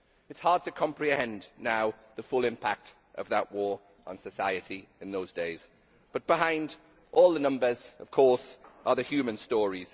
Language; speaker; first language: English; native; English